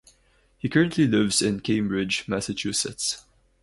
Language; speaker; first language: English; non-native, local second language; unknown